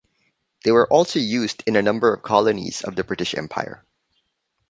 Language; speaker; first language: English; non-native, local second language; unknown